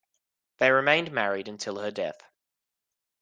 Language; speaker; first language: English; native; English